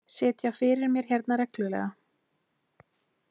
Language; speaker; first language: Icelandic; native; Icelandic